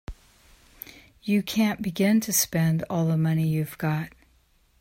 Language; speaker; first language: English; native; English